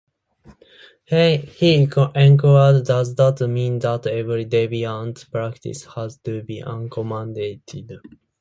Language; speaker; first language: English; non-native, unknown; Japanese